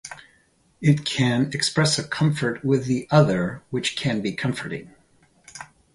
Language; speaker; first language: English; native; English